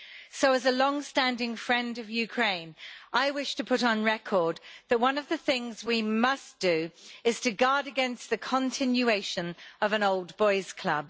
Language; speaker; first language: English; native; English